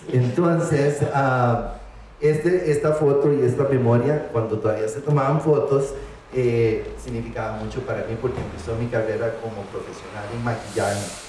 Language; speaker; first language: Spanish; early bilingual, heritage; Spanish